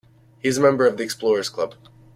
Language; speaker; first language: English; native; English